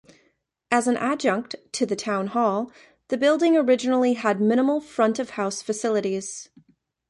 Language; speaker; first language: English; native; English